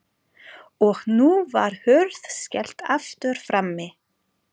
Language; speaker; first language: Icelandic; non-native, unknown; German